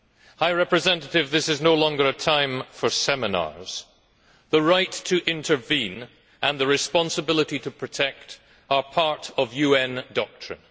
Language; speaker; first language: English; native; English